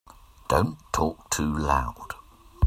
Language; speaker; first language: English; native; English